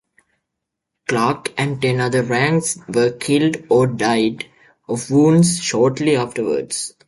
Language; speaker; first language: English; native; English